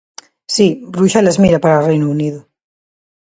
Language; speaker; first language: Galician; non-native, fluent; Spanish